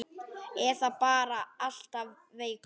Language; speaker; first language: Icelandic; native; Icelandic